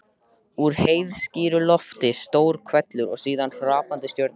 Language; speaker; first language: Icelandic; native; Icelandic